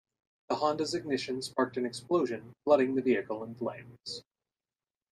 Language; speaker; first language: English; native; English